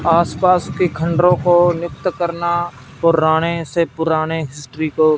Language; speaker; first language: Hindi; non-native, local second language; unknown